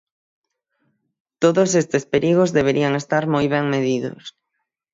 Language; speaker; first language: Galician; native; Galician